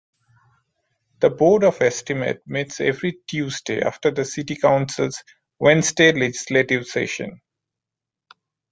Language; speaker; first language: English; non-native, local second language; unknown